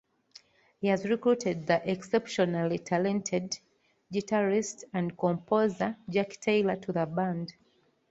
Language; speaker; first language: English; non-native, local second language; Ganda